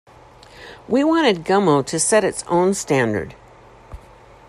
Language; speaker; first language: English; native; English